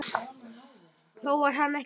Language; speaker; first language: Icelandic; native; Icelandic